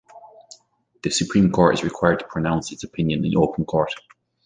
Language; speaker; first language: English; native; English